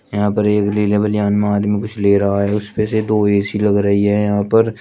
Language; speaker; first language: Hindi; native; Hindi